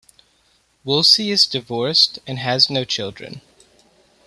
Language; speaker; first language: English; native; English